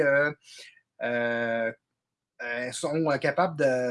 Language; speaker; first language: French; native; French